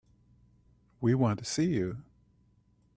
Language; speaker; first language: English; native; English